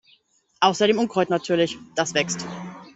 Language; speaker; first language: German; native; German